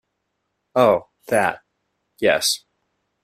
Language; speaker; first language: English; native; English